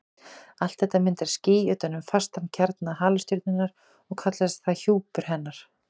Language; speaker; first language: Icelandic; native; Icelandic